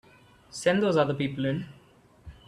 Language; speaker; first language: English; non-native, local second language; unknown